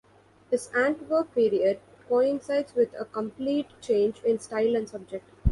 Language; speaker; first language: English; non-native, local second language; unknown